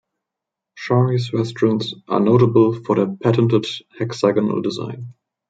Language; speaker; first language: English; non-native, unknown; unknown